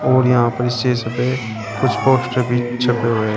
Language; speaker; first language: Hindi; native; Hindi